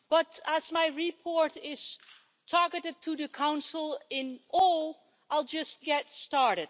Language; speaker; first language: English; non-native, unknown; Dutch